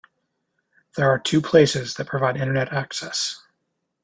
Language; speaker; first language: English; native; English